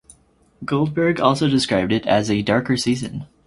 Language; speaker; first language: English; native; English